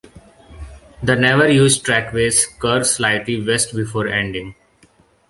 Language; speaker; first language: English; non-native, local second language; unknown